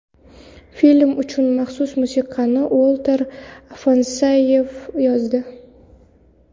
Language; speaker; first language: Uzbek; non-native, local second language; Kara-Kalpak